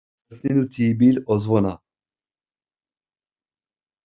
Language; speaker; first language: Icelandic; non-native, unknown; French